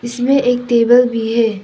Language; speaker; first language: Hindi; non-native, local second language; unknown